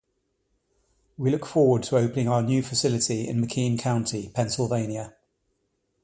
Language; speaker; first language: English; native; English